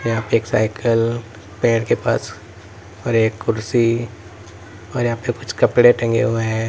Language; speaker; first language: Hindi; native; Hindi